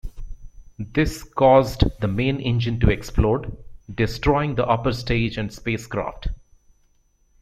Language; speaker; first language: English; native; English